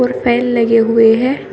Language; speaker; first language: Hindi; native; Hindi